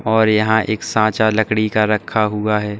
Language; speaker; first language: Hindi; native; Hindi